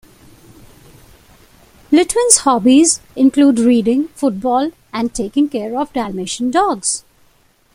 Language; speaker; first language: English; non-native, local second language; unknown